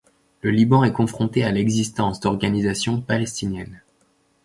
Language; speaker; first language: French; native; French